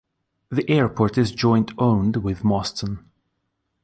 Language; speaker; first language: English; non-native, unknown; Russian